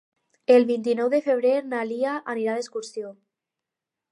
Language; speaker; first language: Catalan; non-native, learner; Spanish